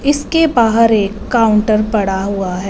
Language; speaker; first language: Hindi; non-native, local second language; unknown